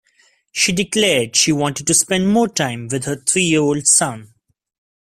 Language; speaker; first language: English; non-native, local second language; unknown